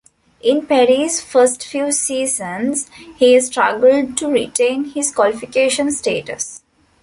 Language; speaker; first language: English; non-native, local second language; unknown